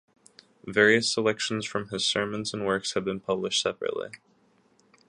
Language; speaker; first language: English; native; English